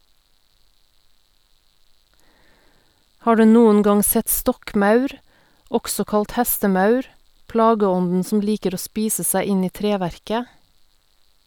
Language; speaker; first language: Norwegian; native; Norwegian